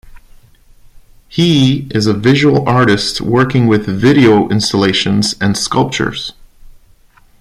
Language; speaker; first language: English; non-native, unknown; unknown